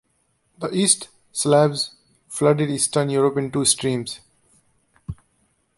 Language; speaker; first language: English; non-native, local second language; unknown